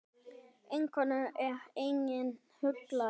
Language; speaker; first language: Icelandic; native; Icelandic